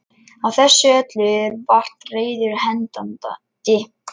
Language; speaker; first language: Icelandic; non-native, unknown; Lithuanian